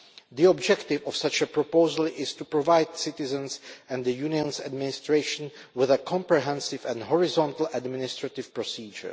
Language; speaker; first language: English; non-native, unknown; Czech